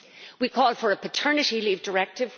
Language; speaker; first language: English; native; English